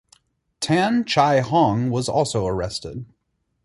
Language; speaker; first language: English; native; English